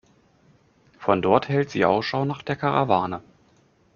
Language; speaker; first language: German; native; German